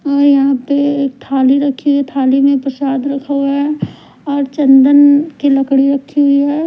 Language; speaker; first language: Hindi; non-native, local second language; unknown